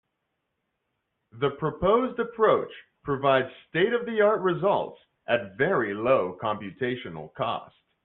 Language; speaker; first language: English; native; English